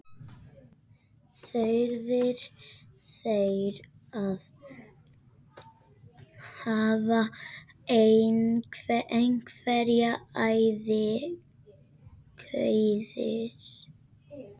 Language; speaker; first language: Icelandic; non-native, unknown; Spanish